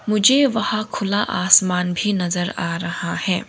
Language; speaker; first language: Hindi; non-native, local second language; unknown